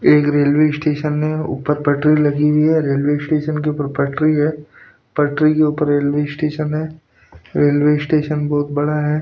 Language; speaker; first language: Hindi; non-native, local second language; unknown